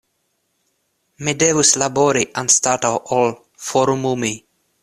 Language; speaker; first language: Esperanto; non-native, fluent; Russian